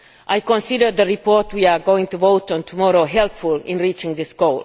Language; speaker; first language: English; non-native, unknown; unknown